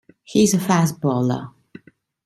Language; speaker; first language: English; non-native, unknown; Italian